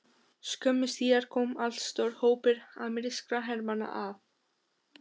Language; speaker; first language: Icelandic; non-native, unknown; Albanian